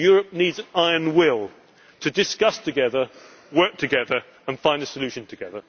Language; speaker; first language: English; native; English